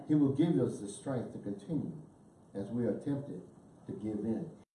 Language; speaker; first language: English; early bilingual, other home language; Spanish